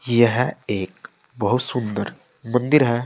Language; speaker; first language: Hindi; native; Hindi